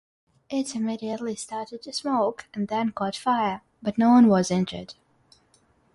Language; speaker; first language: English; non-native, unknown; Russian